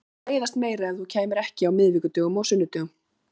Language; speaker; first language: Icelandic; native; Icelandic